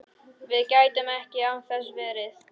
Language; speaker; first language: Icelandic; non-native, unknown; Polish